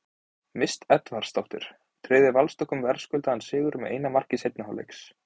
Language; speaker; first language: Icelandic; native; Icelandic